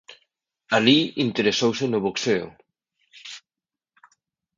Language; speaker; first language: Galician; native; Galician